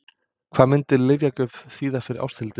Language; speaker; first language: Icelandic; non-native, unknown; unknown